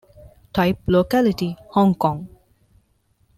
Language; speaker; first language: English; non-native, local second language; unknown